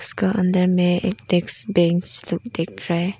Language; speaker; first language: Hindi; non-native, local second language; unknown